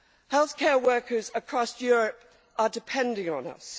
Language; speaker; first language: English; native; English